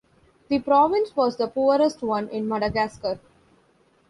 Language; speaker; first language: English; non-native, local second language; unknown